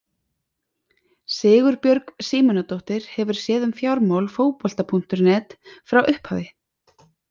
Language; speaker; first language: Icelandic; native; Icelandic